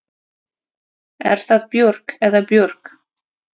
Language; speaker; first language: Icelandic; non-native, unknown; Russian